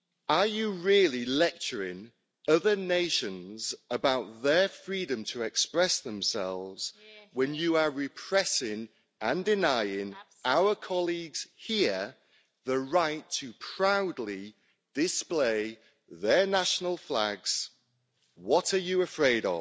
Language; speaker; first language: English; native; English